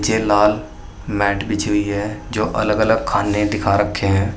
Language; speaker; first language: Hindi; native; Hindi